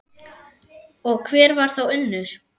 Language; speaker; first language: Icelandic; non-native, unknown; German